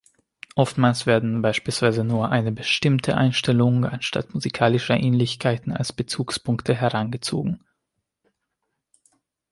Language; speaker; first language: German; non-native, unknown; Hungarian